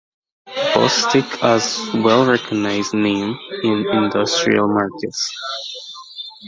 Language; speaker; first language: English; native; English